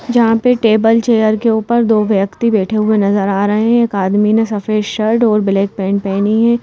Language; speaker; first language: Hindi; native; Hindi